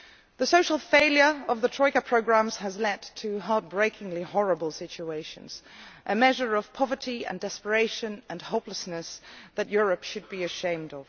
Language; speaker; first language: English; non-native, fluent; Dutch